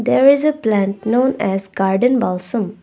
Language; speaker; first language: English; non-native, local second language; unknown